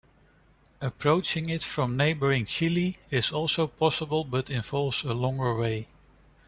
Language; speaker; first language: English; non-native, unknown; Dutch